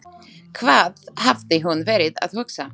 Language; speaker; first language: Icelandic; non-native, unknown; Slovak